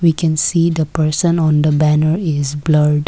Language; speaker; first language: English; non-native, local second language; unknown